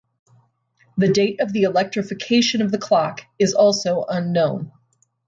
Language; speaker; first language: English; native; English